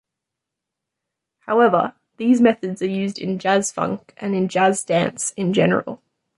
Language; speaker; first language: English; native; English